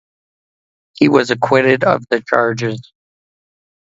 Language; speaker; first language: English; native; English